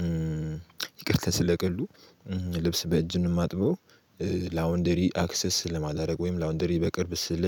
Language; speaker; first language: Amharic; native; Amharic